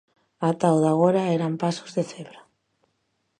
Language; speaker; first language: Galician; native; Galician